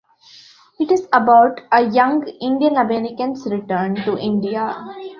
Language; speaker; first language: English; non-native, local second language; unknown